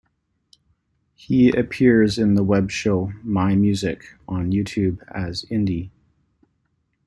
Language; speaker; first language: English; native; English